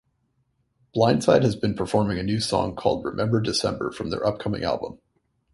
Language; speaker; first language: English; native; English